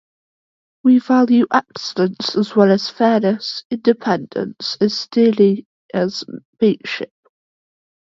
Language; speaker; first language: English; native; English